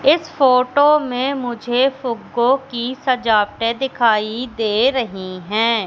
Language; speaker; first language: Hindi; native; Hindi